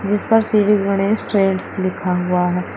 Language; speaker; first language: Hindi; native; Hindi